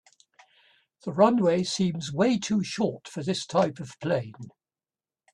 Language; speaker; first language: English; native; English